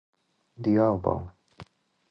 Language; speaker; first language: English; non-native, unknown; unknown